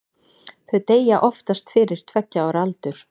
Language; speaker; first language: Icelandic; native; Icelandic